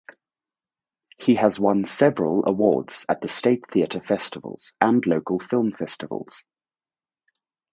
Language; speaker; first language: English; native; English